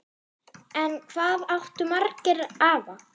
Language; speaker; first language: Icelandic; non-native, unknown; German